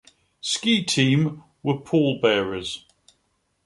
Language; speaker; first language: English; native; English